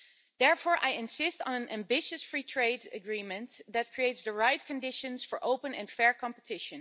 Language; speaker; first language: English; non-native, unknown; Dutch